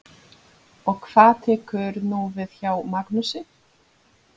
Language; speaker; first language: Icelandic; non-native, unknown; Polish